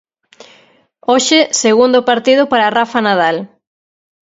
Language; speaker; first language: Galician; native; Galician